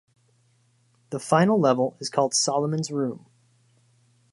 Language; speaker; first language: English; native; English